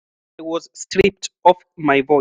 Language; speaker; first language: English; non-native, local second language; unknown